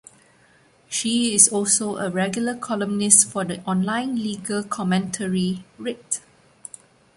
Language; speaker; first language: English; non-native, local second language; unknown